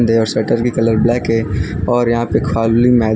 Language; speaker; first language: Hindi; non-native, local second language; Gujarati